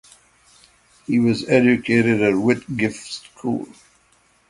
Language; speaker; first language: English; native; English